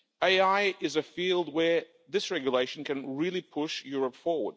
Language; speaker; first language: English; non-native, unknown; Lithuanian